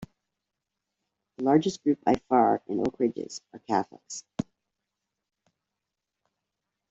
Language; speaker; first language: English; native; English